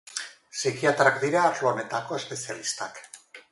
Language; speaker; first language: Basque; non-native, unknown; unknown